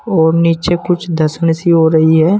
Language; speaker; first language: Hindi; native; Hindi